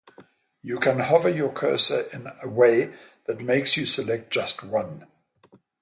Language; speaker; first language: English; native; English